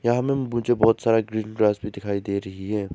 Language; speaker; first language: Hindi; non-native, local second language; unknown